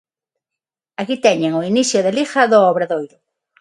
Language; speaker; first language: Galician; non-native, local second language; Spanish